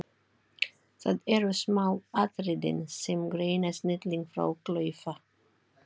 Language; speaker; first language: Icelandic; non-native, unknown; Filipino